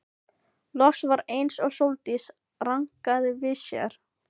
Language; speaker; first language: Icelandic; non-native, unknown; Filipino